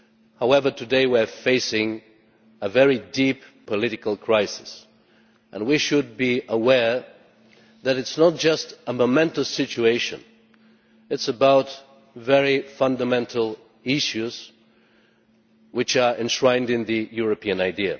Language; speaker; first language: English; non-native, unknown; Bulgarian